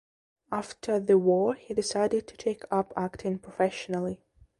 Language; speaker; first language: English; non-native, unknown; Belarusian